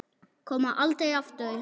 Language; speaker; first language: Icelandic; non-native, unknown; German